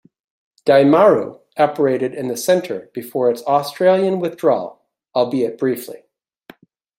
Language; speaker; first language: English; native; English